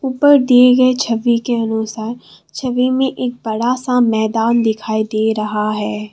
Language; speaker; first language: Hindi; non-native, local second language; Assamese